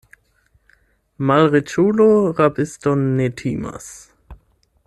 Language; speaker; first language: Esperanto; non-native, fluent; German